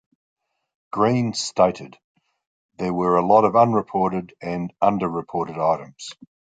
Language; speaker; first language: English; native; English